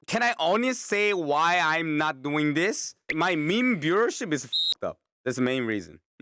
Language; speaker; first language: English; non-native, fluent; Korean